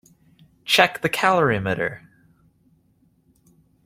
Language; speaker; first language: English; native; English